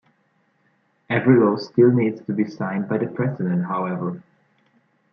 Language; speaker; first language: English; non-native, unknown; Italian